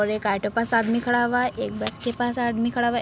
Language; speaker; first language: Hindi; native; Hindi